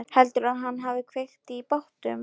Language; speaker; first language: Icelandic; non-native, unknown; Polish